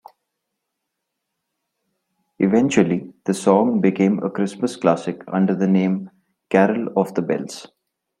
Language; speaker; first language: English; non-native, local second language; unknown